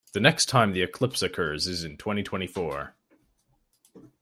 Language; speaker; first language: English; native; English